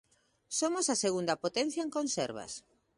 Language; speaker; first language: Galician; native; Galician